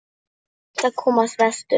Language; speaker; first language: Icelandic; non-native, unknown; Polish